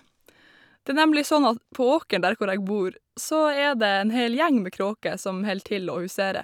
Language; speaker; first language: Norwegian; native; Norwegian